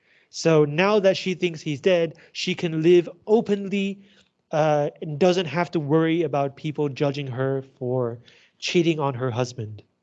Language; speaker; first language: English; non-native, fluent; Chinese